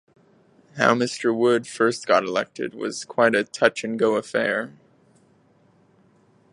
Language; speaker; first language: English; native; English